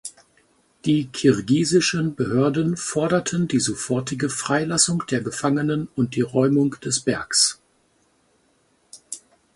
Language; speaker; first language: German; native; German